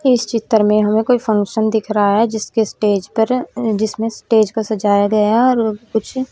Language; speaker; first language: Hindi; native; Hindi